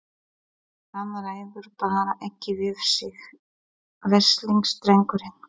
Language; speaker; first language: Icelandic; non-native, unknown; Polish